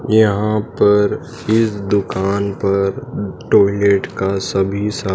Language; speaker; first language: Hindi; native; Hindi